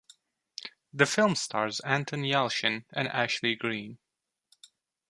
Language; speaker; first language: English; non-native, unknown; Turkish